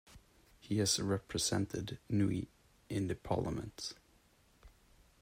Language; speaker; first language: English; non-native, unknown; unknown